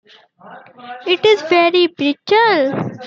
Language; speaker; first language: English; native; English